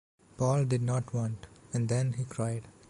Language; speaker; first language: English; non-native, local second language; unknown